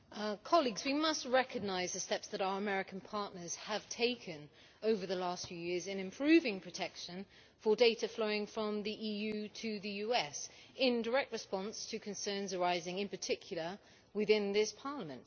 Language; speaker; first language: English; native; English